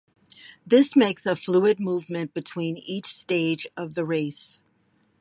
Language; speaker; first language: English; native; English